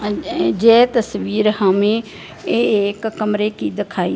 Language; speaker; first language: Hindi; non-native, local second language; Punjabi